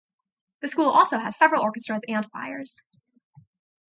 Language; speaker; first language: English; native; English